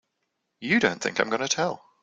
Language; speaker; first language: English; native; English